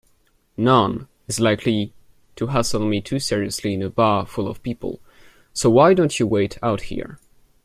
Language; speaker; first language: English; non-native, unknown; French